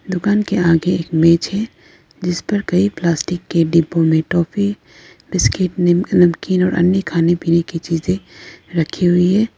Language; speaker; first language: Hindi; non-native, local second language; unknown